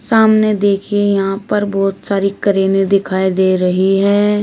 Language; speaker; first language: Hindi; native; Hindi